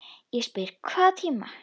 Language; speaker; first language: Icelandic; native; Icelandic